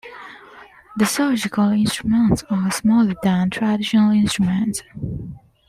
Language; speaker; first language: English; non-native, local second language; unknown